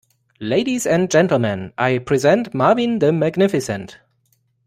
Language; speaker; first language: English; non-native, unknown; German